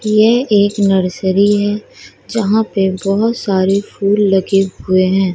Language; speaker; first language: Hindi; native; Hindi